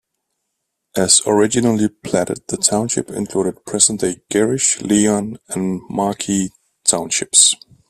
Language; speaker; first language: English; native; English